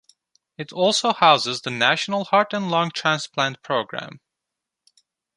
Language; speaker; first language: English; non-native, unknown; Turkish